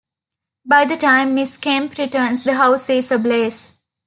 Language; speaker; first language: English; non-native, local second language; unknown